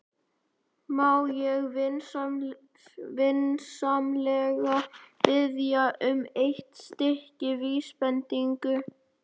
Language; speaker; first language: Icelandic; native; Icelandic